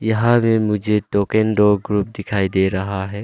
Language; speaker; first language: Hindi; early bilingual, other home language; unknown